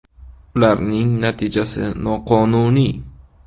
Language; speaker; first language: Uzbek; native; Uzbek